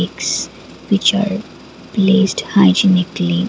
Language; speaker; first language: English; non-native, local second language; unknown